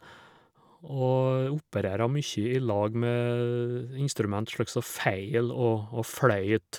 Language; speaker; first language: Norwegian; native; Norwegian